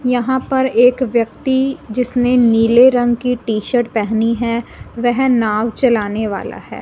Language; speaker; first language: Hindi; non-native, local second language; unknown